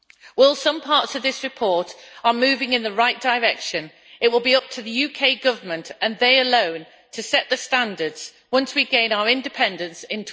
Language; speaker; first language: English; native; English